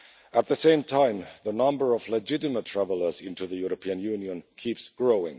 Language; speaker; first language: English; non-native, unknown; Finnish